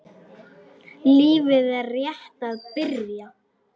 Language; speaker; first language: Icelandic; non-native, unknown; Polish